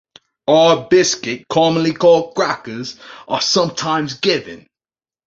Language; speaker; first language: English; native; English